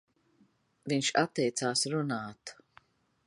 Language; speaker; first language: Latvian; early bilingual, heritage; Latvian